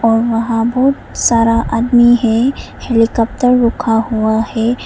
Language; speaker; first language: Hindi; non-native, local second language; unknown